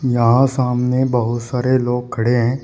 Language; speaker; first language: Hindi; native; Hindi